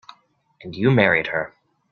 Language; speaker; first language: English; native; English